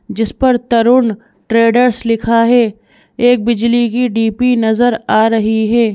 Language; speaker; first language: Hindi; native; Hindi